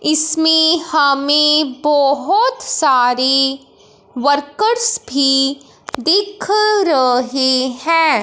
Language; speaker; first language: Hindi; non-native, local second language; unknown